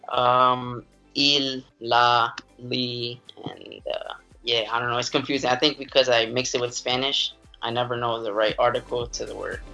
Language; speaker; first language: English; native; English